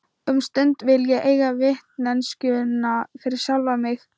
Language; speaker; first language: Icelandic; non-native, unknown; Thai